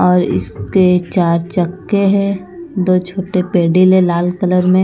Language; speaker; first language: Hindi; non-native, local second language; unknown